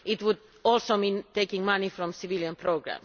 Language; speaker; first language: English; non-native, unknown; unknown